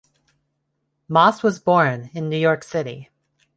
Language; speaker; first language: English; non-native, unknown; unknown